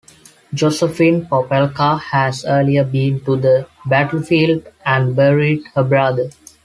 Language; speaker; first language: English; non-native, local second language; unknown